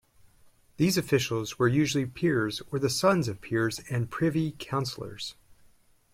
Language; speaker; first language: English; native; English